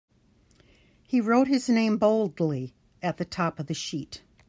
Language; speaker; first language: English; native; English